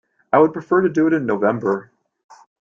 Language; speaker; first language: English; native; English